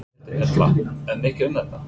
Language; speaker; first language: Icelandic; non-native, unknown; English